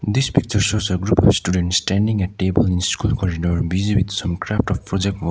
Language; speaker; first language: English; non-native, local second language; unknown